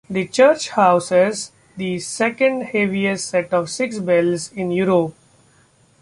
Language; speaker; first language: English; non-native, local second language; Marathi